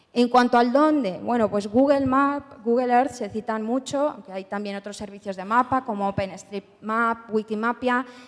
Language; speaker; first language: Spanish; native; Spanish